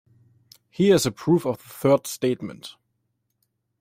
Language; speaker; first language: English; non-native, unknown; German